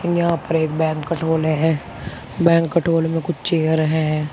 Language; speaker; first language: Hindi; native; Hindi